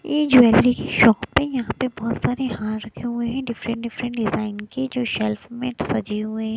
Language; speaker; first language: Hindi; non-native, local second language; Punjabi